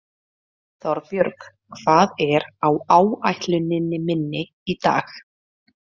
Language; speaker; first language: Icelandic; native; Icelandic